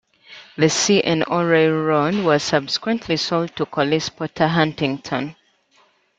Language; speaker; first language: English; native; English